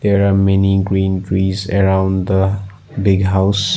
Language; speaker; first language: English; non-native, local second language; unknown